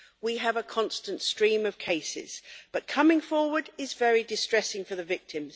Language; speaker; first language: English; native; English